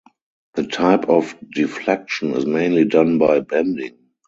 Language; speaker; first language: English; non-native, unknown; German